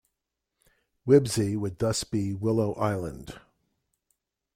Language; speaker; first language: English; native; English